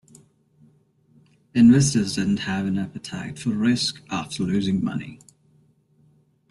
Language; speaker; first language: English; non-native, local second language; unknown